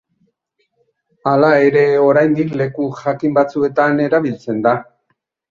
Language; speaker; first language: Basque; native; Basque